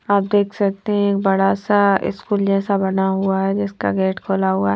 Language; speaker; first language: Hindi; non-native, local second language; Punjabi